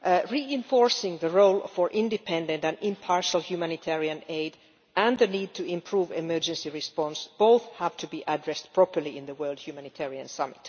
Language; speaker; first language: English; non-native, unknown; Finnish